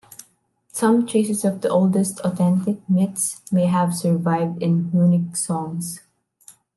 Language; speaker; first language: English; non-native, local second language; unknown